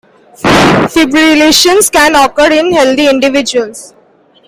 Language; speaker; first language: English; non-native, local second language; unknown